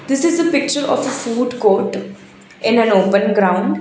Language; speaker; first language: English; non-native, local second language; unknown